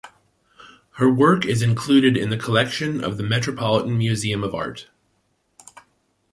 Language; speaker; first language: English; native; English